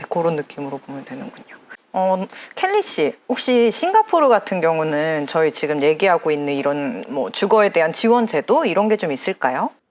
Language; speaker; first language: Korean; native; Korean